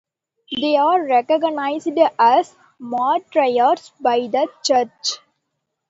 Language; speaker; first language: English; non-native, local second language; Tamil